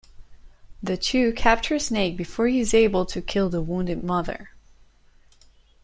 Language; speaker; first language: English; non-native, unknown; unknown